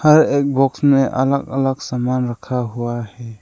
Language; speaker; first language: Hindi; non-native, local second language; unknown